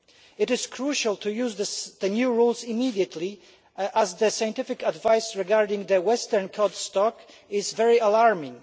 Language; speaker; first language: English; non-native, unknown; Polish